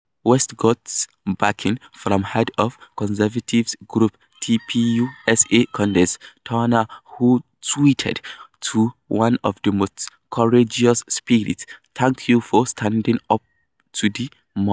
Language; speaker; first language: English; non-native, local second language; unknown